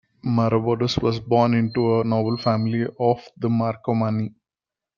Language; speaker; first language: English; non-native, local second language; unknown